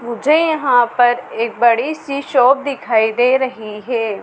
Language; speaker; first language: Hindi; native; Hindi